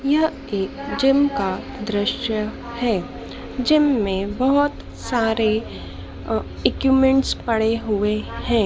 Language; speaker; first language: Hindi; native; Hindi